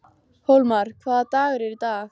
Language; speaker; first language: Icelandic; native; Icelandic